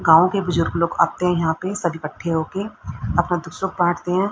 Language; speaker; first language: Hindi; native; Hindi